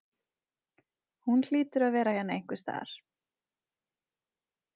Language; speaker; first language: Icelandic; native; Icelandic